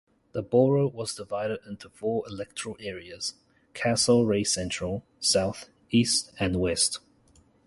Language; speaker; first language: English; native; English